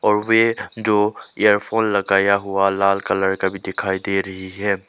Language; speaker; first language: Hindi; non-native, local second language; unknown